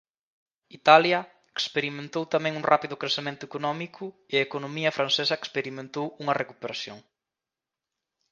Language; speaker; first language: Galician; native; Galician